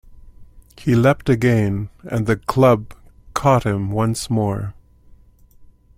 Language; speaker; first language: English; native; English